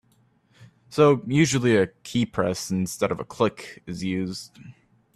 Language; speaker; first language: English; native; English